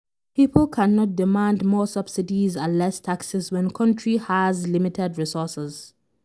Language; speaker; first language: English; non-native, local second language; Hausa